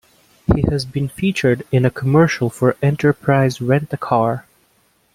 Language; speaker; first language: English; native; English